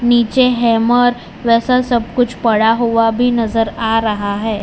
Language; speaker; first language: Hindi; non-native, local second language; Gujarati